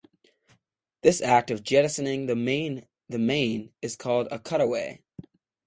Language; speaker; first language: English; native; English